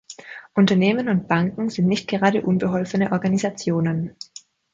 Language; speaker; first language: German; native; German